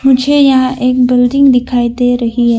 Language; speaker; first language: Hindi; non-native, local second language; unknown